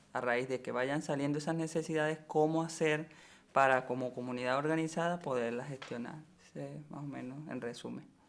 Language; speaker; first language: Spanish; native; Spanish